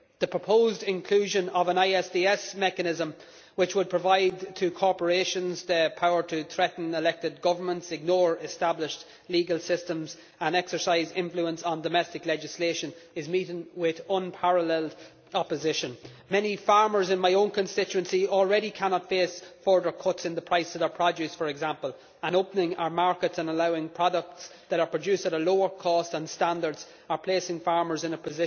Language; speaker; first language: English; native; English